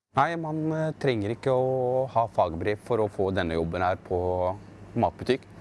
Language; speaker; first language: Norwegian; non-native, learner; Arabic